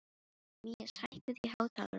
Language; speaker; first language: Icelandic; non-native, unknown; Filipino